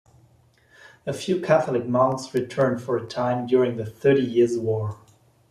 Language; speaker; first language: English; non-native, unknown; German